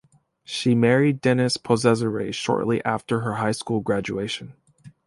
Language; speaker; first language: English; native; English